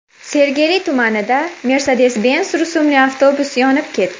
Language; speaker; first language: Uzbek; native; Uzbek